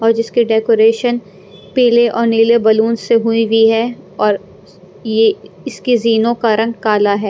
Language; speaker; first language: Hindi; non-native, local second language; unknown